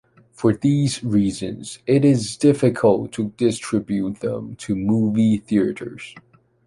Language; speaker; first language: English; non-native, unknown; Chinese